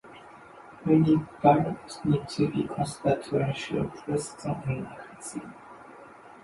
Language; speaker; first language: English; non-native, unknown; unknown